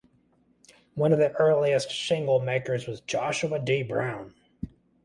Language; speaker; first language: English; native; English